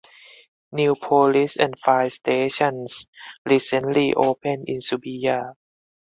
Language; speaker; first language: English; non-native, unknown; Thai